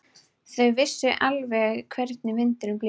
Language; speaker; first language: Icelandic; native; Icelandic